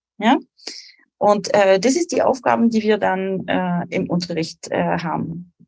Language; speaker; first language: German; non-native, fluent; French